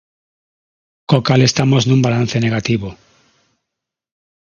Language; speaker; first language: Galician; non-native, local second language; Spanish